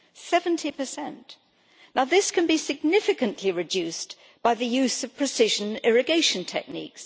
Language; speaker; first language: English; native; English